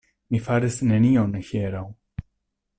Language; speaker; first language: Esperanto; non-native, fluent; Italian